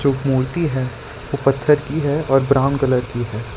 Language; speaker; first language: Hindi; non-native, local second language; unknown